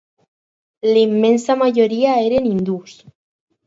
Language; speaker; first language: Catalan; non-native, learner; Spanish